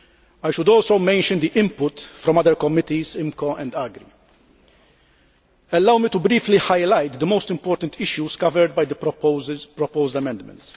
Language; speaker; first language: English; non-native, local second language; Maltese